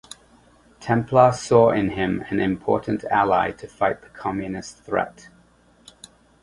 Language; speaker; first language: English; native; English